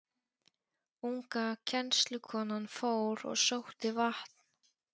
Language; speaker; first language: Icelandic; non-native, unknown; Polish